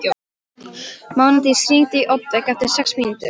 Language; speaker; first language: Icelandic; non-native, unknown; Polish